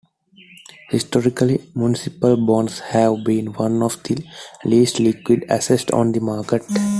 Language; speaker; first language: English; non-native, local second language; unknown